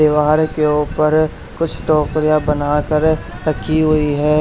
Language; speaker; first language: Hindi; native; Hindi